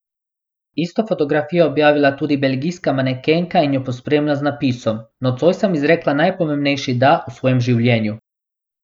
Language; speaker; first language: Slovenian; non-native, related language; Bosnian